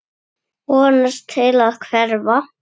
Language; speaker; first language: Icelandic; native; Icelandic